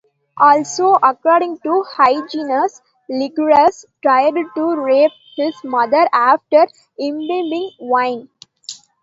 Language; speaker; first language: English; non-native, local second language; Tamil